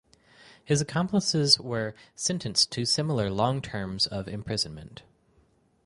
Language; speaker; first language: English; native; English